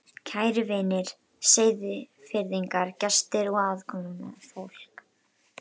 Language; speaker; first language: Icelandic; native; Icelandic